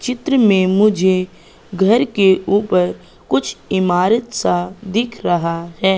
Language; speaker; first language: Hindi; native; Hindi